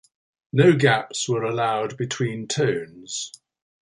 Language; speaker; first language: English; native; English